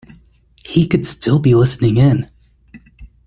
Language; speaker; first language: English; native; English